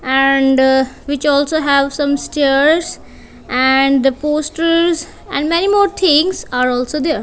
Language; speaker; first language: English; non-native, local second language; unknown